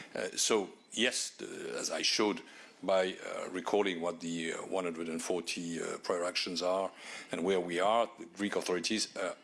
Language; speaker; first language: English; non-native, fluent; French